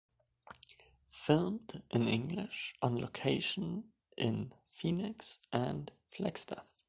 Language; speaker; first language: English; non-native, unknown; German